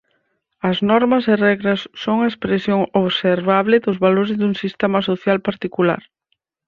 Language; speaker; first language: Galician; native; Galician